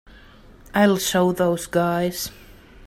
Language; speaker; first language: English; native; English